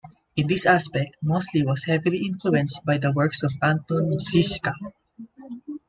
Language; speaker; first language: English; non-native, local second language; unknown